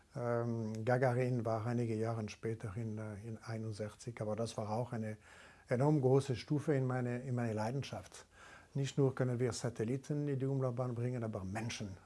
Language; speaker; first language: German; non-native, local second language; French